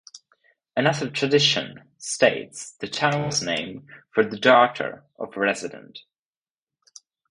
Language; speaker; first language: English; non-native, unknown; Czech